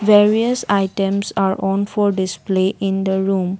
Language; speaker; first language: English; non-native, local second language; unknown